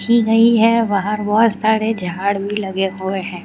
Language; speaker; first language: Hindi; non-native, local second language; Gujarati